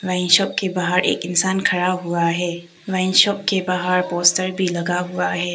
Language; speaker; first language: Hindi; non-native, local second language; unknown